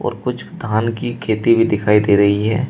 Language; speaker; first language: Hindi; native; Hindi